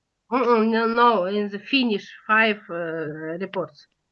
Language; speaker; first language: English; non-native, learner; Russian